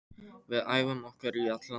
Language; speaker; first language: Icelandic; non-native, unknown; Polish